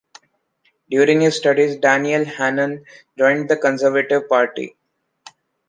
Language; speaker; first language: English; non-native, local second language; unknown